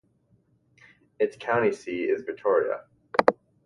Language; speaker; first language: English; native; English